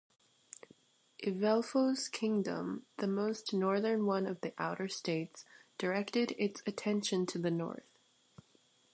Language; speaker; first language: English; native; English